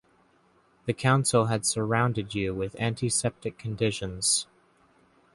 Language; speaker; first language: English; native; English